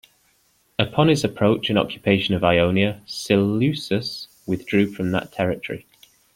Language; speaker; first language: English; native; English